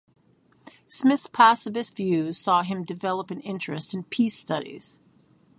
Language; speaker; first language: English; native; English